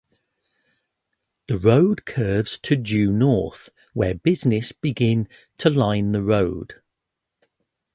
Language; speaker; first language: English; native; English